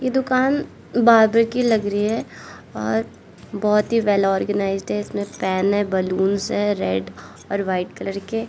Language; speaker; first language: Hindi; non-native, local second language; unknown